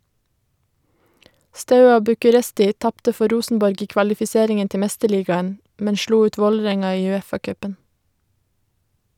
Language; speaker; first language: Norwegian; native; Norwegian